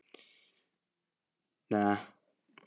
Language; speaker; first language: Icelandic; non-native, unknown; Polish